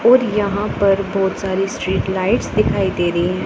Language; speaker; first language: Hindi; non-native, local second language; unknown